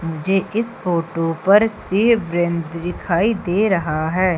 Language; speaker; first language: Hindi; native; Hindi